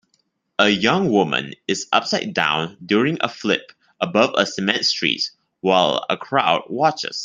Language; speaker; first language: English; non-native, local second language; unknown